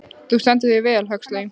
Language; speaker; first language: Icelandic; native; Icelandic